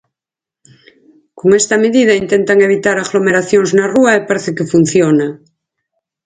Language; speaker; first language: Galician; native; Galician